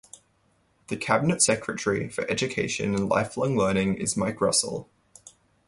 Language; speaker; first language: English; native; English